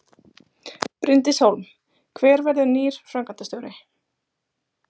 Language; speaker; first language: Icelandic; native; Icelandic